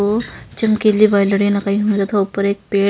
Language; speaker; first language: Hindi; non-native, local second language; Punjabi